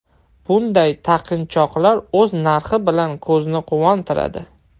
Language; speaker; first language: Uzbek; non-native, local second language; Russian